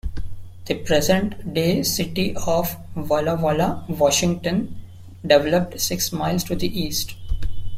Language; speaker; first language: English; non-native, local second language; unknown